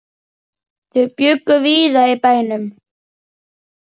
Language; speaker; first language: Icelandic; native; Icelandic